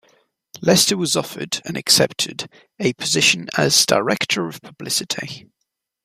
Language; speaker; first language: English; native; English